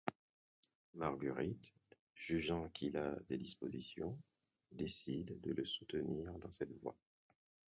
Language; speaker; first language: French; non-native, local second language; Haitian Creole